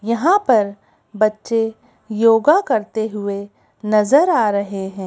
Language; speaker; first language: Hindi; native; Hindi